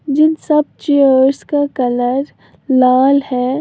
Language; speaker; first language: Hindi; native; Hindi